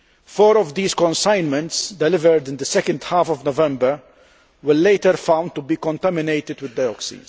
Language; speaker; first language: English; non-native, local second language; Maltese